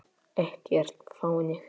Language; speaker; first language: Icelandic; non-native, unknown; Polish